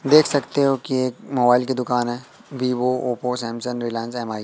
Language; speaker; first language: Hindi; native; Hindi